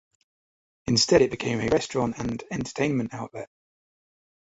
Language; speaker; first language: English; native; English